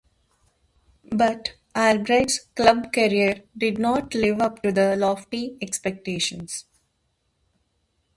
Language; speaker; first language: English; non-native, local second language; Telugu